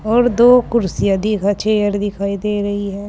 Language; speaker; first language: Hindi; native; Hindi